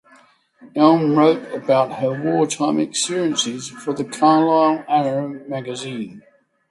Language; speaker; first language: English; native; English